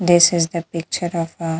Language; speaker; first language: English; non-native, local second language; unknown